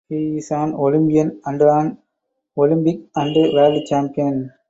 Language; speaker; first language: English; non-native, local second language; Tamil